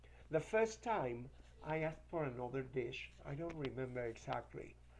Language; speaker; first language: English; non-native, fluent; Spanish